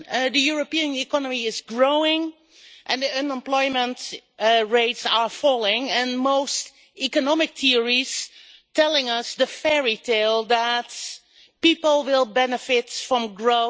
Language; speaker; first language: English; non-native, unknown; Dutch